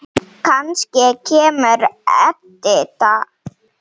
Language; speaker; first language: Icelandic; non-native, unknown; Slovenian